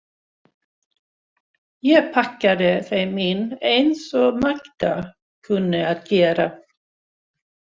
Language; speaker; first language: Icelandic; non-native, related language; Swedish